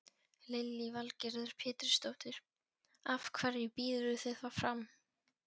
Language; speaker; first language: Icelandic; non-native, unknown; Polish